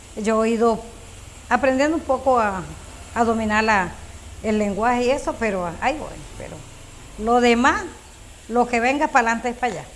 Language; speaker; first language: Spanish; native; Spanish